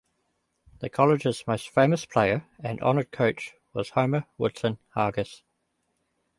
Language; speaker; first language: English; native; English